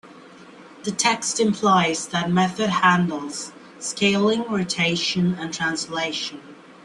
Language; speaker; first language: English; non-native, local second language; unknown